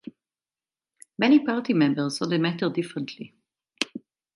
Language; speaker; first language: English; non-native, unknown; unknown